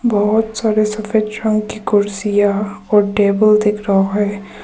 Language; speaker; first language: Hindi; early bilingual, other home language; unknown